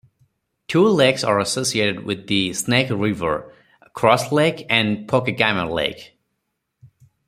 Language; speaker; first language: English; non-native, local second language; Odia